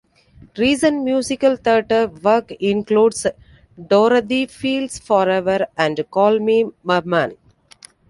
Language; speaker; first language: English; non-native, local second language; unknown